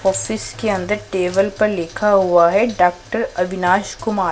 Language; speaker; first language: Hindi; non-native, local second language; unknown